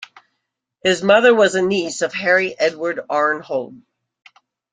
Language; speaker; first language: English; native; English